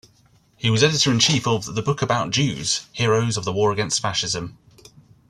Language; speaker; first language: English; native; English